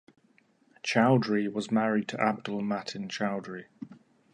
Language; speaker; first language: English; native; English